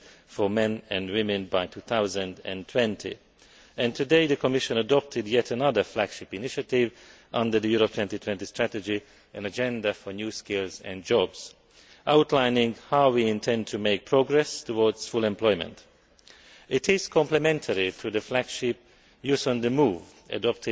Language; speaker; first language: English; non-native, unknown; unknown